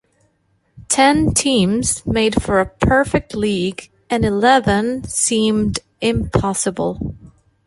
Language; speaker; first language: English; non-native, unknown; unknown